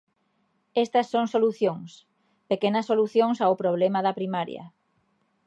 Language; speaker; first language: Galician; native; Galician